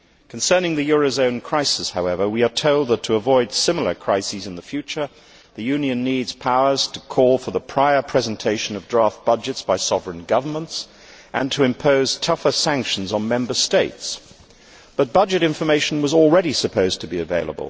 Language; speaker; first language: English; native; English